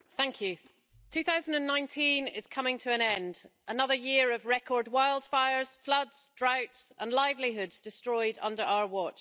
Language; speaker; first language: English; native; English